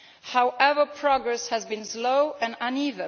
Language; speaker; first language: English; non-native, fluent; Italian